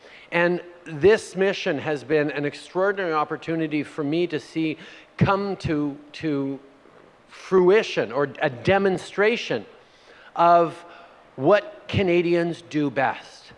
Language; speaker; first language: English; native; English